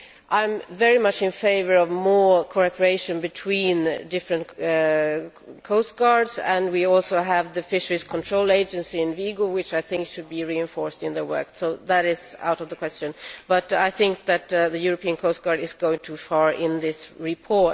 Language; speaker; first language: English; non-native, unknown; Swedish